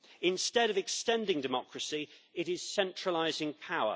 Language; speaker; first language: English; native; English